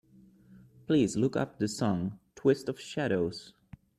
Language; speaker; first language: English; native; English